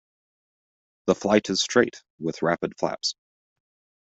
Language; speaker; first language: English; native; English